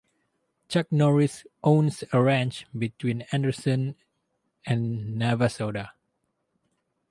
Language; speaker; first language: English; non-native, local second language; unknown